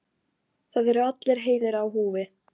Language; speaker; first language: Icelandic; non-native, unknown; Polish